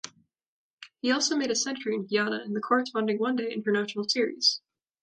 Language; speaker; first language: English; native; English